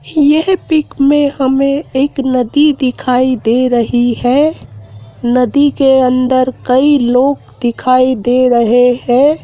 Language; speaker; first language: Hindi; native; Hindi